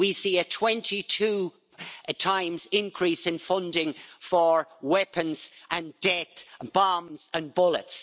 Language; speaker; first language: English; native; English